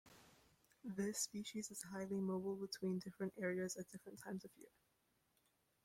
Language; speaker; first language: English; native; English